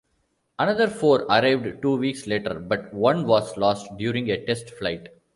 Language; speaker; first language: English; non-native, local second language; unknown